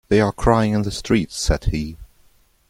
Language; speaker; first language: English; non-native, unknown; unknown